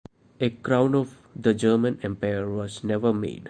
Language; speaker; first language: English; non-native, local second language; Malayalam